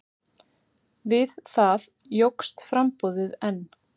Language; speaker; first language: Icelandic; native; Icelandic